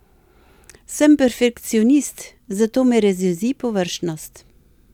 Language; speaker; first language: Slovenian; native; Slovenian